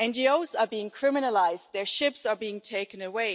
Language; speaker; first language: English; non-native, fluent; German